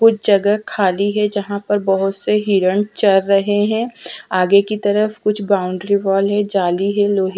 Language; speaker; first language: Hindi; non-native, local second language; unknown